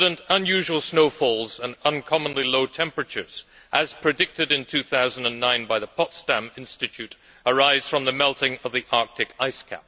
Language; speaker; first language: English; native; English